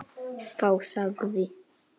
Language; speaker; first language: Icelandic; non-native, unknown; Polish